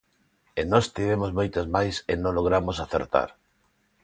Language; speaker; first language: Galician; non-native, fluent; Spanish